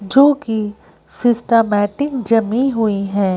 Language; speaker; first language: Hindi; native; Hindi